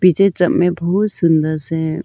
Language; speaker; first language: Hindi; non-native, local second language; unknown